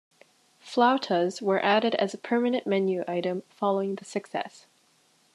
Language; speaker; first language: English; native; English